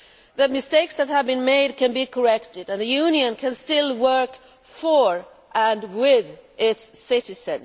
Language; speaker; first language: English; non-native, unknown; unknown